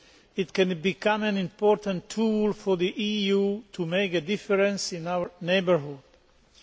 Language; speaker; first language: English; non-native, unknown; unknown